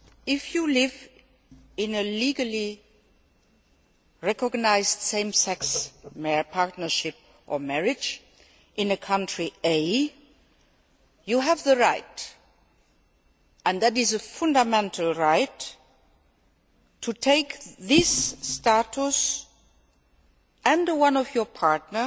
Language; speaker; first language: English; non-native, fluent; Luxembourgish